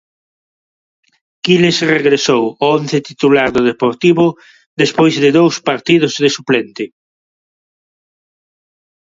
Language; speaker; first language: Galician; non-native, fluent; Spanish